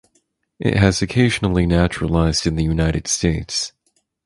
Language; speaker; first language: English; native; English